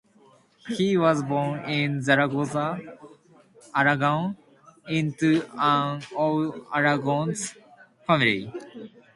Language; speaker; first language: English; non-native, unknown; Japanese